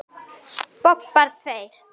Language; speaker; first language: Icelandic; native; Icelandic